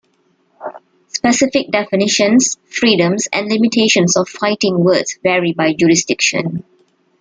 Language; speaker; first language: English; non-native, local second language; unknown